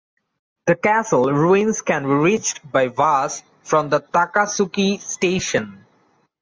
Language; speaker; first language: English; non-native, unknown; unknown